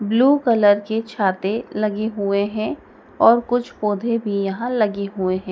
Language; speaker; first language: Hindi; native; Hindi